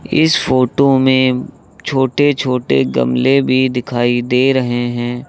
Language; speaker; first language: Hindi; native; Hindi